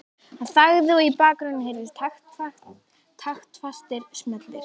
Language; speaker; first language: Icelandic; native; Icelandic